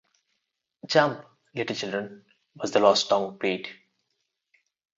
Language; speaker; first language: English; non-native, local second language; Telugu